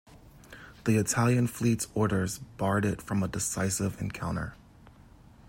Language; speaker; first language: English; native; English